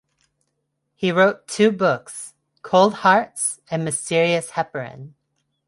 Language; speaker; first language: English; non-native, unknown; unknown